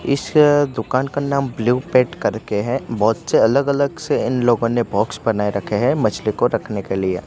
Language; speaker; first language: Hindi; non-native, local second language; Gujarati